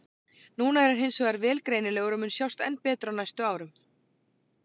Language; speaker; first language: Icelandic; native; Icelandic